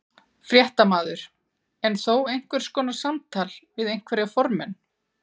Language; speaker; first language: Icelandic; native; Icelandic